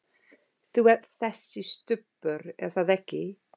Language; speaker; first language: Icelandic; non-native, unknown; English